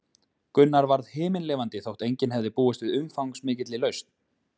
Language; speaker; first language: Icelandic; native; Icelandic